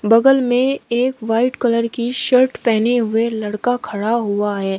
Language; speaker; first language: Hindi; native; Hindi